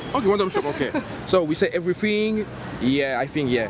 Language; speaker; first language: English; non-native, learner; French